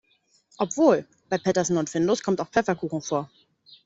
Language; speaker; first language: German; native; German